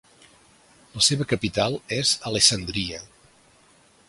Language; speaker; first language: Catalan; native; Catalan